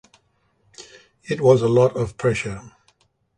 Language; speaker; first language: English; native; English